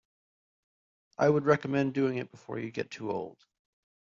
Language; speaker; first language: English; native; English